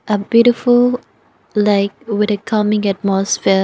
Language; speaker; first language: English; non-native, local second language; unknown